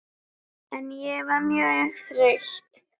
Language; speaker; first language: Icelandic; native; Icelandic